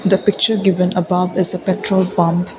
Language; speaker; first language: English; non-native, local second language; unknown